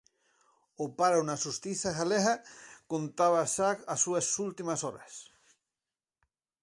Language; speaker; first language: Galician; native; Galician